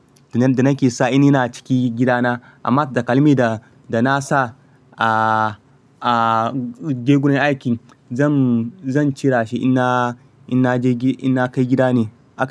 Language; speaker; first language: Hausa; non-native, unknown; Yoruba